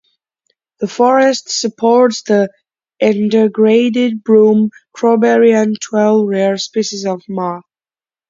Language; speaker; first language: English; non-native, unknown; Georgian